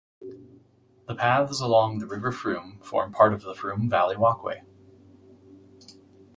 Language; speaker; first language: English; native; English